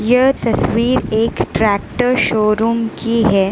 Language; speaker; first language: Hindi; non-native, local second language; Gujarati